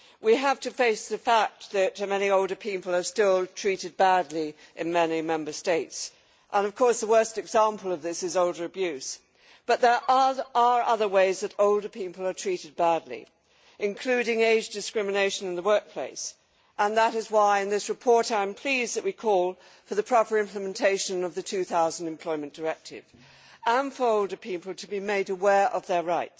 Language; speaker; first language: English; native; English